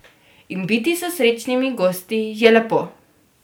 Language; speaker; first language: Slovenian; native; Slovenian